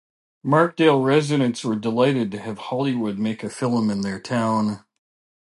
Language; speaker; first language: English; native; English